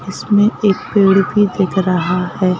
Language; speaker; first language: Hindi; native; Hindi